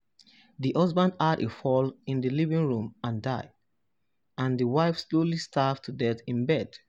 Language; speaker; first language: English; non-native, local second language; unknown